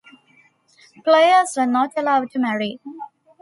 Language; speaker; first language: English; non-native, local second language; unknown